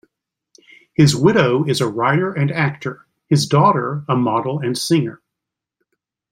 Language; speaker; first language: English; native; English